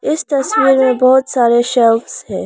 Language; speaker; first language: Hindi; non-native, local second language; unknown